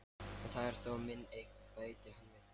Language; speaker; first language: Icelandic; non-native, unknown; Lithuanian